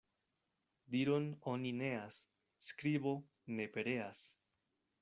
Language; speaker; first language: Esperanto; non-native, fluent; Spanish